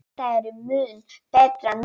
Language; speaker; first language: Icelandic; non-native, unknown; Polish